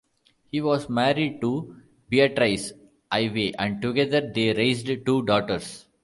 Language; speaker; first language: English; non-native, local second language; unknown